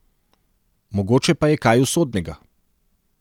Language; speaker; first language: Slovenian; non-native, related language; Serbian